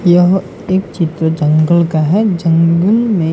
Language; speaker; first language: Hindi; non-native, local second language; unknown